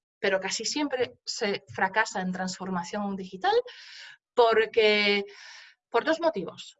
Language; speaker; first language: Spanish; non-native, fluent; Polish